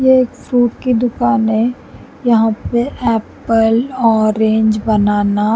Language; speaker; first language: Hindi; non-native, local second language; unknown